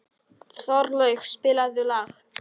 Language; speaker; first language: Icelandic; non-native, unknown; Polish